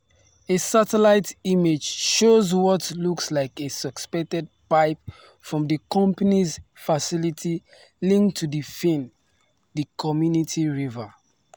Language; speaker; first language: English; non-native, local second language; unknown